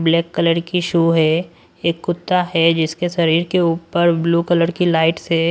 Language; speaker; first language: Hindi; non-native, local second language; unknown